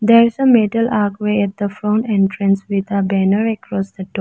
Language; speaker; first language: English; non-native, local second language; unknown